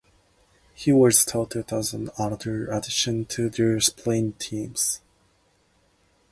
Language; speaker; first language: English; non-native, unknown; Japanese